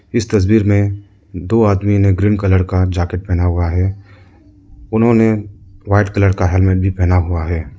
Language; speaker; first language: Hindi; non-native, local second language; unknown